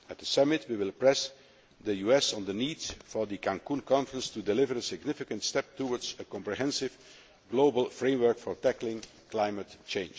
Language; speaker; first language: English; non-native, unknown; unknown